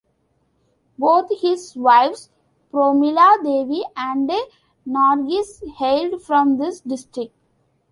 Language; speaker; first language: English; non-native, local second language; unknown